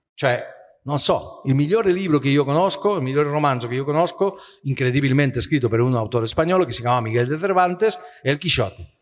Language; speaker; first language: Italian; non-native, fluent; Spanish